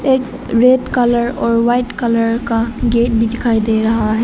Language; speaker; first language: Hindi; non-native, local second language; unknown